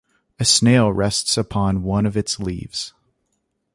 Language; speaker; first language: English; native; English